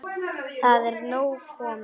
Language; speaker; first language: Icelandic; non-native, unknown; Polish